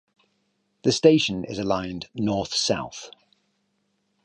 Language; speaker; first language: English; native; English